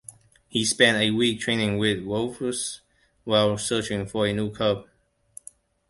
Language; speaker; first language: English; non-native, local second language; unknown